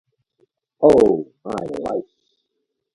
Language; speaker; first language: English; native; English